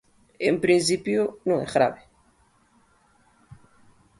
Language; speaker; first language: Galician; native; Galician